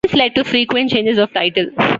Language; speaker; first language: English; non-native, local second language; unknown